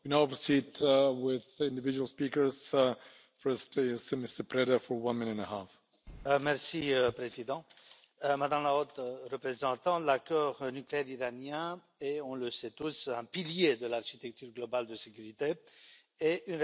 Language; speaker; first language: French; non-native, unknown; Romanian